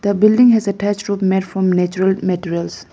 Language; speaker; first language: English; non-native, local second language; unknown